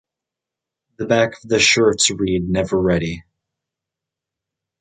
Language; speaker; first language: English; native; English